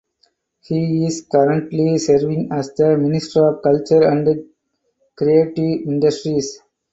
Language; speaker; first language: English; non-native, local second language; Tamil